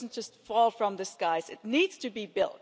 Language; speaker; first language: English; non-native, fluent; German